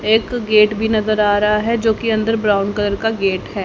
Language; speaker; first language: Hindi; native; Hindi